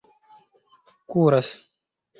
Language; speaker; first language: Esperanto; non-native, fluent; Chinese